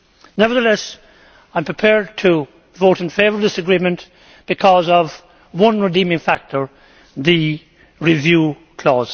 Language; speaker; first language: English; native; English